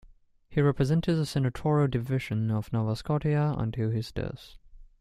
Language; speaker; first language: English; non-native, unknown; Chinese